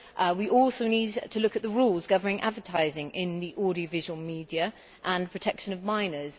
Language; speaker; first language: English; native; English